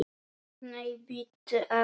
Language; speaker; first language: Icelandic; non-native, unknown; Polish